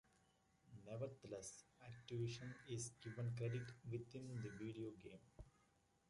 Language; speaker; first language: English; native; English